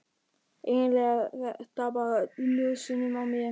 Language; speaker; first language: Icelandic; non-native, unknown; German